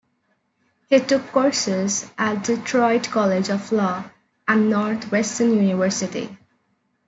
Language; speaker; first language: English; non-native, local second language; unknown